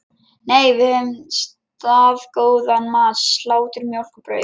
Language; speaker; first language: Icelandic; non-native, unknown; Lithuanian